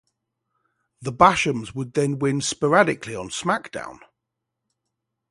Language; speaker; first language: English; native; English